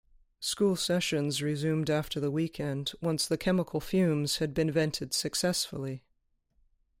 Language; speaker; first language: English; native; English